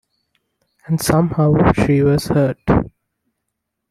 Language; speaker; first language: English; non-native, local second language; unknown